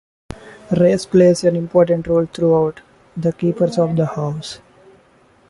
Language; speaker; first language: English; non-native, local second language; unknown